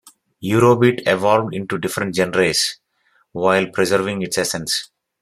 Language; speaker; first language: English; native; English